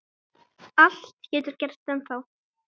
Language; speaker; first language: Icelandic; native; Icelandic